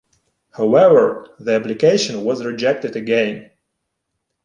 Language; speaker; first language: English; non-native, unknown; Ukrainian